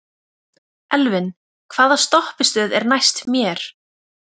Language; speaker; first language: Icelandic; native; Icelandic